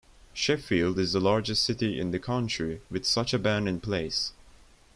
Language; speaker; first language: English; non-native, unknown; Turkish